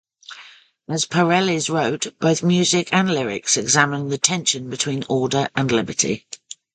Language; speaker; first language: English; native; English